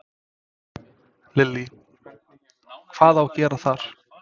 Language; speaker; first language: Icelandic; non-native, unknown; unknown